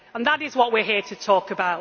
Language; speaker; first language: English; native; English